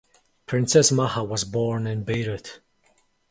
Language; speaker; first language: English; non-native, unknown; Mongolian